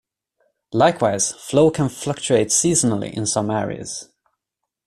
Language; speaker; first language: English; non-native, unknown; Swedish